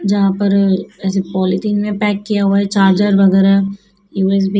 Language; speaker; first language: Hindi; native; Hindi